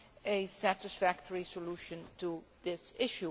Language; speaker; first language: English; non-native, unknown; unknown